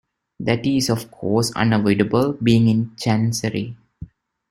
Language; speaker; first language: English; non-native, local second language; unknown